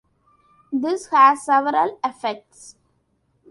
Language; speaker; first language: English; non-native, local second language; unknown